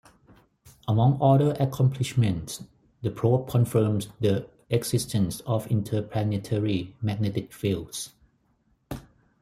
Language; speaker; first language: English; non-native, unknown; Thai